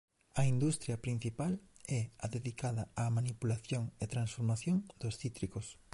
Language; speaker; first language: Galician; native; Galician